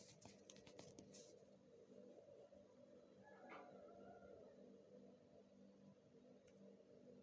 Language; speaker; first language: Hausa; native; Hausa